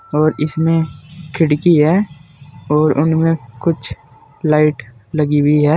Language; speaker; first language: Hindi; native; Hindi